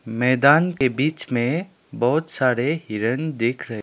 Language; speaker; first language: Hindi; non-native, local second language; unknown